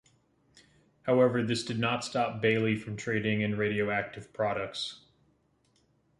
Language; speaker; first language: English; native; English